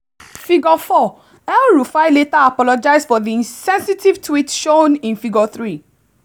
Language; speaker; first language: English; non-native, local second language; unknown